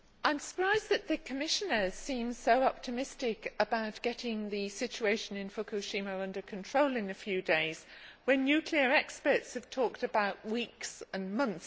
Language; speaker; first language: English; native; English